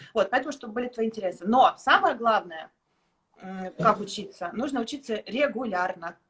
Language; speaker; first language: Russian; native; Russian